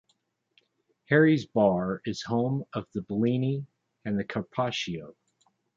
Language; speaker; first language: English; native; English